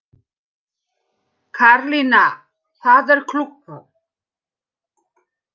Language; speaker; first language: Icelandic; non-native, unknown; Polish